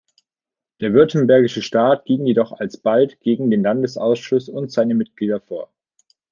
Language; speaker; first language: German; native; German